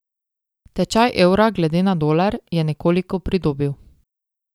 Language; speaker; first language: Slovenian; native; Slovenian